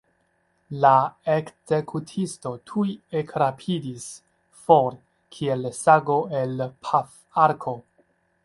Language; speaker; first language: Esperanto; non-native, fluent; Chinese